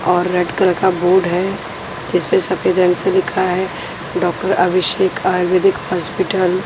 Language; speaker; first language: Hindi; non-native, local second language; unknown